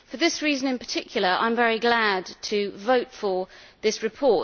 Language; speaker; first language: English; native; English